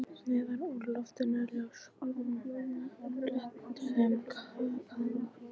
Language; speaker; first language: Icelandic; non-native, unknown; English